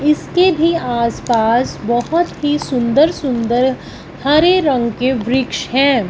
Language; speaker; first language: Hindi; non-native, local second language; Punjabi